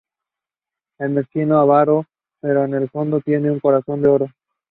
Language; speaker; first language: English; non-native, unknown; Spanish